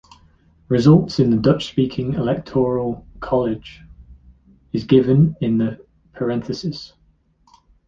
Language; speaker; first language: English; native; English